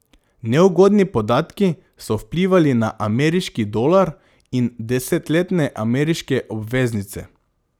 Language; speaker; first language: Slovenian; non-native, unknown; Macedonian